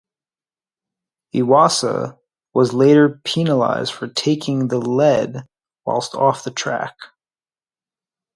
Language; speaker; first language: English; native; English